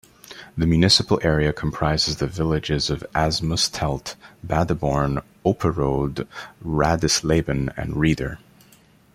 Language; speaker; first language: English; native; English